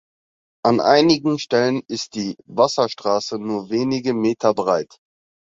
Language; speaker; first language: German; early bilingual, other home language; Turkish